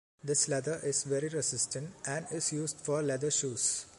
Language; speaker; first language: English; non-native, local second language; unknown